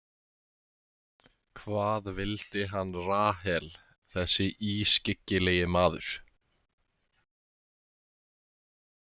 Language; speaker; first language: Icelandic; native; Icelandic